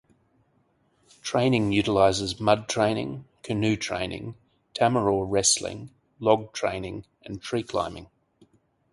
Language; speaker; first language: English; native; English